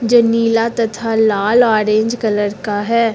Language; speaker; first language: Hindi; native; Hindi